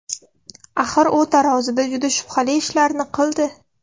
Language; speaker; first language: Uzbek; non-native, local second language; Russian